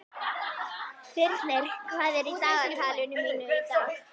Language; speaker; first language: Icelandic; native; Icelandic